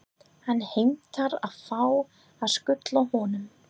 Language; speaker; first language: Icelandic; non-native, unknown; English